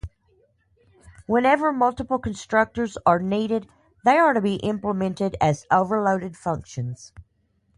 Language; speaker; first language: English; native; English